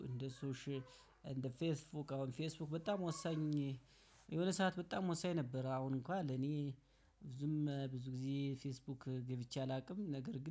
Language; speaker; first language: Amharic; native; Amharic